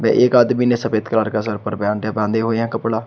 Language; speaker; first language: Hindi; native; Hindi